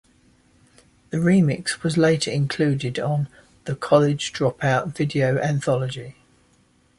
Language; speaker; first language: English; native; English